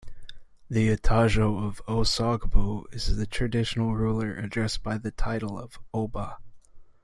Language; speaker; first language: English; native; English